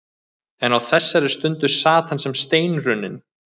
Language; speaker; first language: Icelandic; native; Icelandic